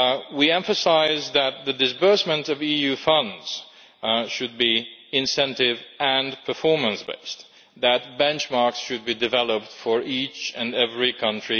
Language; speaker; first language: English; non-native, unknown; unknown